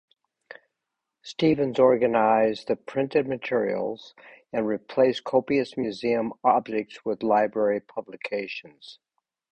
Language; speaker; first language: English; native; English